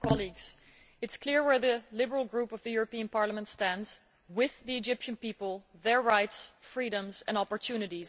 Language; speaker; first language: English; non-native, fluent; Dutch